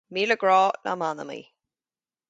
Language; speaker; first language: Irish; native; Irish